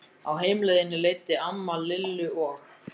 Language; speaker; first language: Icelandic; native; Icelandic